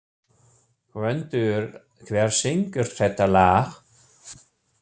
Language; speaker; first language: Icelandic; non-native, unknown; German